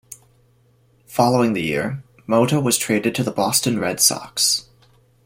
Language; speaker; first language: English; native; English